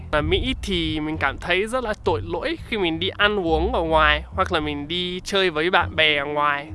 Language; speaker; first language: Vietnamese; non-native, fluent; English